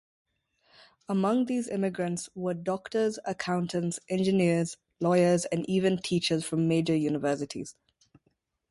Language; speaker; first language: English; non-native, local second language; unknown